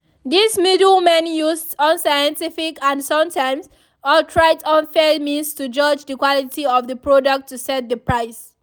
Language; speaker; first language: English; non-native, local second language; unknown